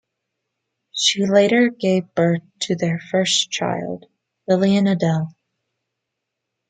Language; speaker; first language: English; native; English